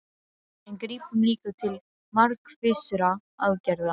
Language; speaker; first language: Icelandic; non-native, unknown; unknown